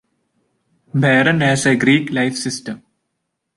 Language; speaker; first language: English; non-native, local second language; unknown